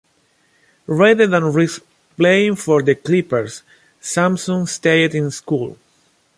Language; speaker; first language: English; non-native, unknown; Spanish